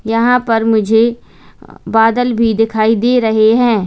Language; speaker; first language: Hindi; native; Hindi